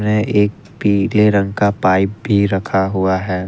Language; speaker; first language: Hindi; non-native, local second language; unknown